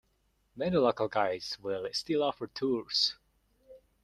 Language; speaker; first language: English; non-native, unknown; Mongolian